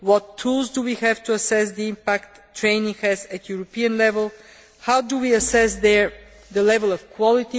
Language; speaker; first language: English; non-native, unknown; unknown